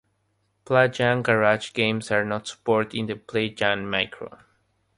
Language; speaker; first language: English; non-native, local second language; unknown